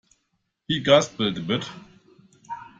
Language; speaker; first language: English; non-native, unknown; German